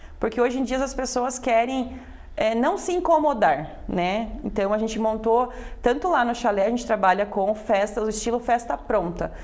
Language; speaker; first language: Portuguese; native; Portuguese